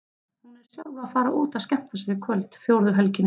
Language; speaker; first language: Icelandic; native; Icelandic